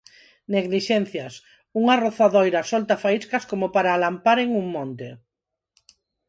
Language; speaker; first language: Galician; non-native, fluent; Spanish